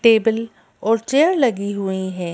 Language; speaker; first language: Hindi; native; Hindi